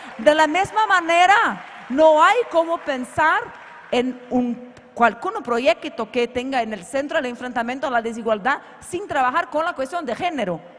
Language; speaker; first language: Spanish; non-native, related language; Portuguese